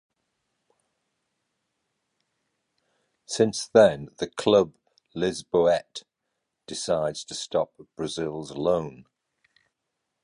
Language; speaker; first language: English; native; English